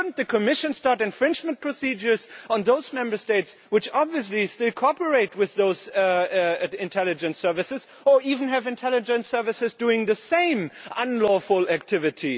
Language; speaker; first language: English; non-native, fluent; German